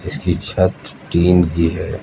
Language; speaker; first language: Hindi; native; Hindi